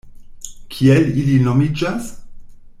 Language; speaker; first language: Esperanto; non-native, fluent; German